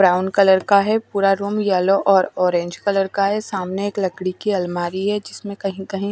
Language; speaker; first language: Hindi; non-native, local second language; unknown